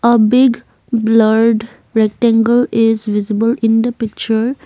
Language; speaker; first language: English; non-native, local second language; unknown